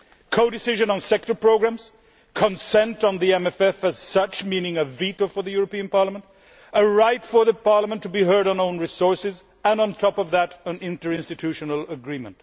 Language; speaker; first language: English; non-native, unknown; Swedish